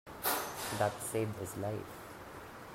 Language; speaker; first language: English; non-native, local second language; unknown